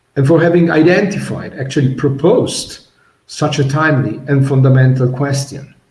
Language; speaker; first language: English; non-native, fluent; Italian